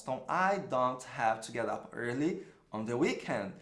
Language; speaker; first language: English; non-native, fluent; Portuguese